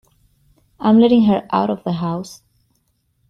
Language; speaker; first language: English; native; English